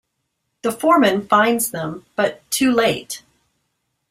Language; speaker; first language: English; native; English